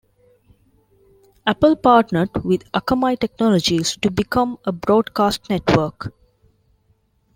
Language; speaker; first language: English; non-native, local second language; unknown